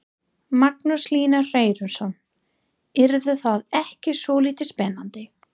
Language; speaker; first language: Icelandic; non-native, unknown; English